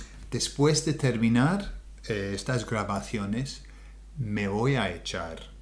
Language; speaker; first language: Spanish; non-native, fluent; English